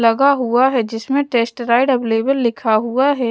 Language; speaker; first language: Hindi; non-native, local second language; Punjabi